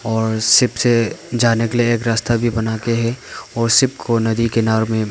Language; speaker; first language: Hindi; non-native, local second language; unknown